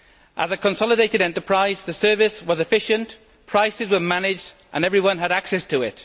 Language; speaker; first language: English; native; English